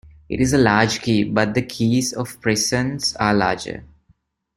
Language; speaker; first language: English; non-native, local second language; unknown